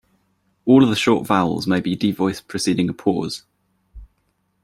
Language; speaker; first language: English; native; English